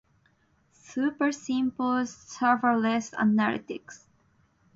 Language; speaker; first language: English; non-native, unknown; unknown